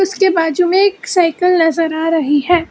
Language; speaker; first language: Hindi; non-native, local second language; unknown